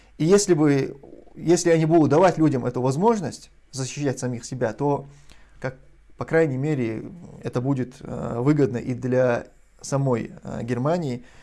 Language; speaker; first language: Russian; non-native, local second language; Chechen